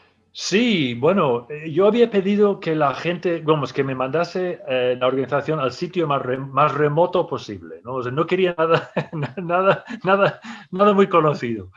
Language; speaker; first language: Spanish; non-native, fluent; English